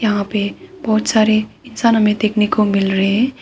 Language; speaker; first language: Hindi; non-native, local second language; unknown